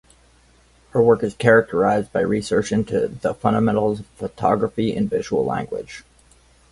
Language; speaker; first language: English; native; English